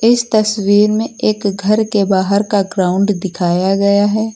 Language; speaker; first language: Hindi; native; Hindi